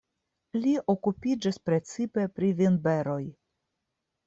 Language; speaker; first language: Esperanto; non-native, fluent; Russian